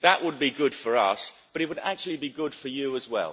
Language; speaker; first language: English; native; English